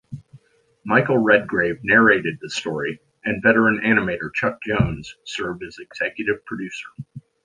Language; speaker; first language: English; native; English